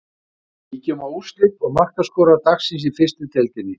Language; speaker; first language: Icelandic; native; Icelandic